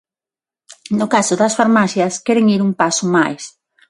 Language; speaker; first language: Galician; non-native, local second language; Spanish